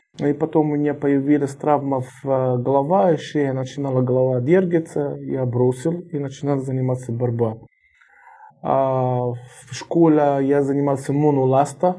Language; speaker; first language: Russian; non-native, learner; Arabic